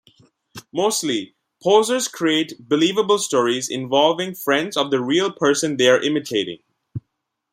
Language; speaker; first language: English; non-native, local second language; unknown